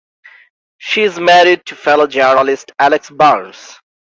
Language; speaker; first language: English; non-native, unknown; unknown